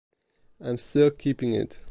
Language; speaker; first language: English; non-native, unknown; Dutch